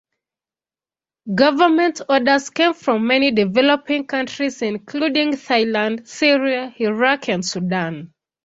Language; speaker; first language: English; non-native, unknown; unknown